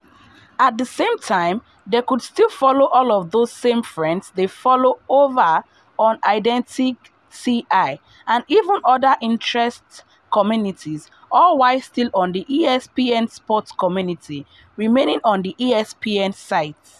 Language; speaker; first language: English; non-native, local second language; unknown